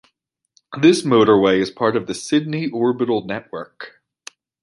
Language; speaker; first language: English; native; English